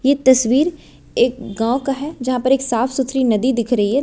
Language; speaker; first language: Hindi; native; Hindi